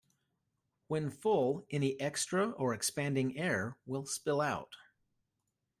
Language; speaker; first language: English; native; English